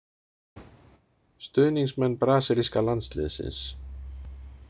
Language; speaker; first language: Icelandic; native; Icelandic